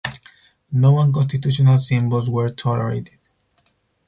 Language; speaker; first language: English; non-native, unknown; Spanish